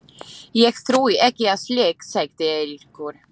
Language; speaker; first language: Icelandic; non-native, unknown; Slovak